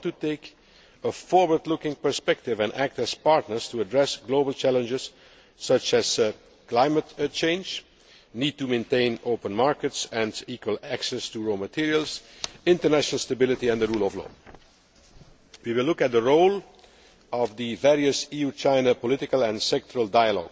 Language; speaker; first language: English; non-native, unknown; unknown